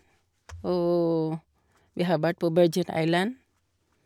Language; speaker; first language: Norwegian; non-native, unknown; Cebuano